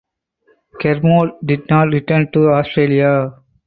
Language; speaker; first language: English; non-native, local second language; Tamil